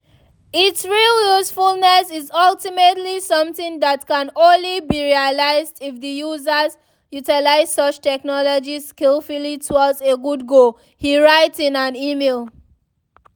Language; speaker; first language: English; non-native, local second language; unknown